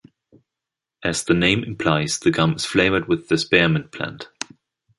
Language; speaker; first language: English; non-native, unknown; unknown